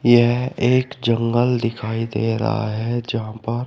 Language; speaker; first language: Hindi; native; Hindi